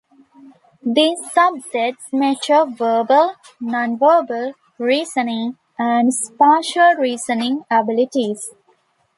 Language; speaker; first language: English; non-native, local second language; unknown